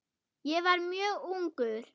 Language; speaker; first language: Icelandic; non-native, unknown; German